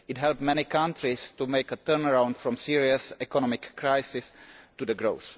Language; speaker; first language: English; non-native, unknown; Czech